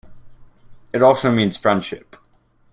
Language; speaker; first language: English; native; English